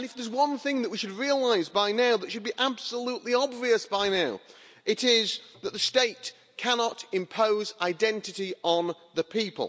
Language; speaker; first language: English; native; English